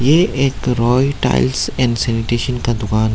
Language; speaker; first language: Hindi; non-native, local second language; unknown